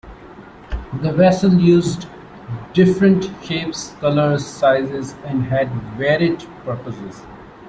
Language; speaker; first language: English; non-native, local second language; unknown